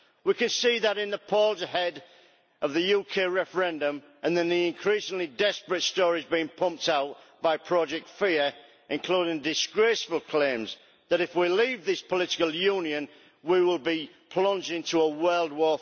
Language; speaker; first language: English; native; English